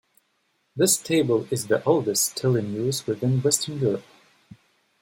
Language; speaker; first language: English; native; English